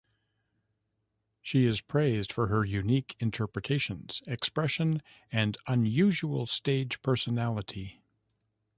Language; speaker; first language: English; native; English